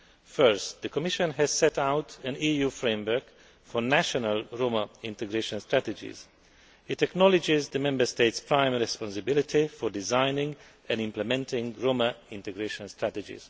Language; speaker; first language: English; non-native, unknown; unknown